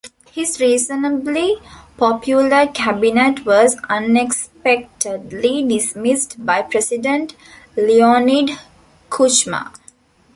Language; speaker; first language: English; non-native, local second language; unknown